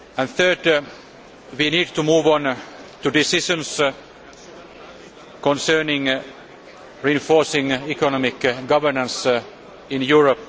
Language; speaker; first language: English; non-native, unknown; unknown